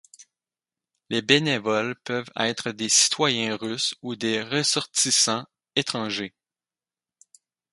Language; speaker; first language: French; native; French